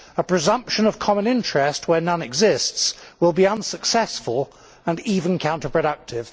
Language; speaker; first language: English; native; English